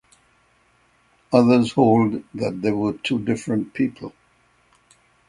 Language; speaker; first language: English; native; English